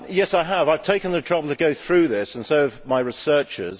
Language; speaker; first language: English; native; English